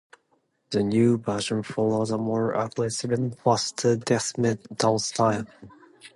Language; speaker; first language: English; non-native, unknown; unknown